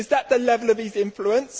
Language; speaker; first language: English; native; English